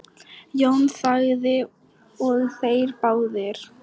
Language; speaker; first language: Icelandic; non-native, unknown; Polish